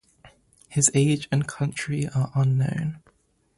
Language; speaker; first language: English; native; English